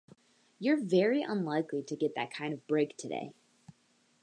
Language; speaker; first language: English; native; English